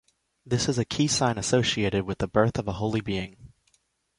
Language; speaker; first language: English; native; English